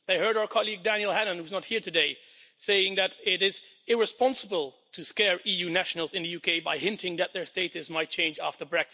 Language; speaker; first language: English; non-native, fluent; Dutch